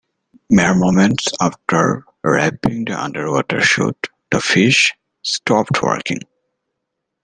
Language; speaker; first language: English; native; English